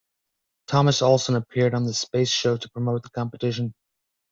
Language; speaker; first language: English; native; English